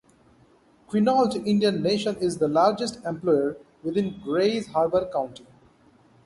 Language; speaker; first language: English; non-native, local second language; Hindi